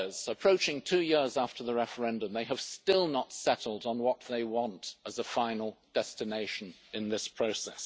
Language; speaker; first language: English; native; English